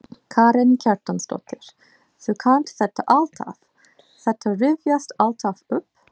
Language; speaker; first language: Icelandic; non-native, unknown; English